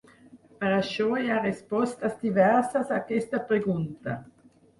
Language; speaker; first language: Catalan; non-native, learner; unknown